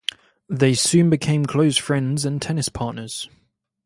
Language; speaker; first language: English; native; English